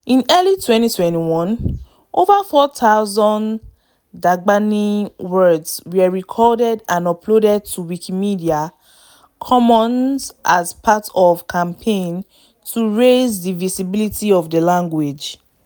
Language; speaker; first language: English; non-native, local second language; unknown